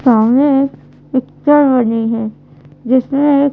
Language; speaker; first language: Hindi; native; Hindi